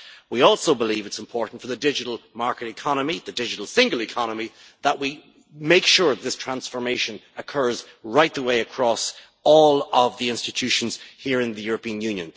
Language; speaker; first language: English; native; English